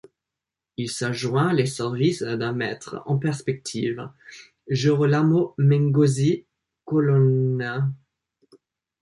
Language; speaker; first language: French; non-native, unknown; English